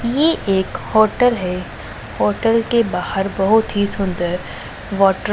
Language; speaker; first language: Hindi; non-native, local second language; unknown